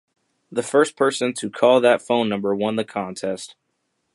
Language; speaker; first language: English; native; English